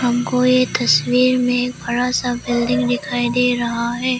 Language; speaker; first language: Hindi; non-native, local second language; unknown